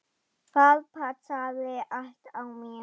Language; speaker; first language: Icelandic; non-native, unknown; German